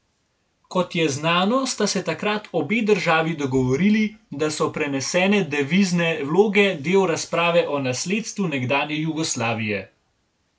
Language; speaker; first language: Slovenian; native; Slovenian